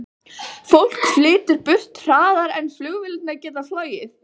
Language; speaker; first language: Icelandic; native; Icelandic